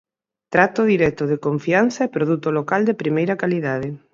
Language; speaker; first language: Galician; native; Galician